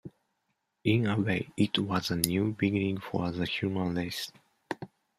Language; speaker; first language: English; non-native, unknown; Japanese